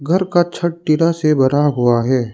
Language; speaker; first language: Hindi; non-native, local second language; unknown